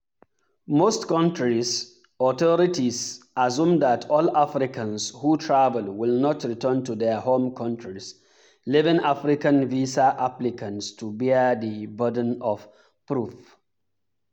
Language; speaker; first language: English; non-native, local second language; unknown